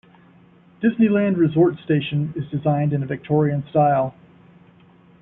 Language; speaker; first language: English; native; English